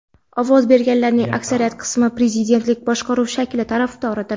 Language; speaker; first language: Uzbek; non-native, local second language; Kara-Kalpak